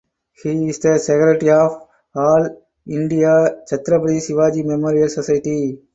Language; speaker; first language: English; non-native, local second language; Tamil